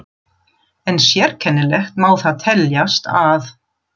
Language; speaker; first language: Icelandic; non-native, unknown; German